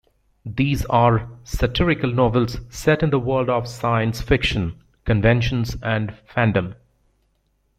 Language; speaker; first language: English; native; English